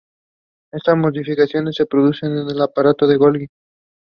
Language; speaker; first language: English; non-native, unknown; Spanish